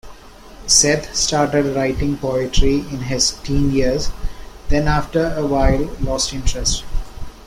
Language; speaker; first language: English; non-native, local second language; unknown